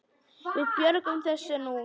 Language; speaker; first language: Icelandic; non-native, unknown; Polish